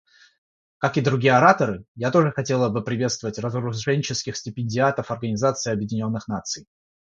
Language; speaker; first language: Russian; non-native, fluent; Georgian